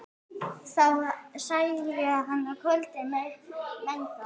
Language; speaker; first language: Icelandic; native; Icelandic